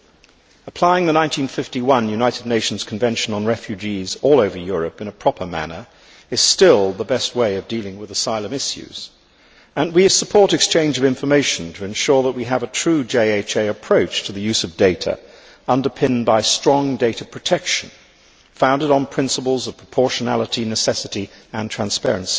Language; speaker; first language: English; native; English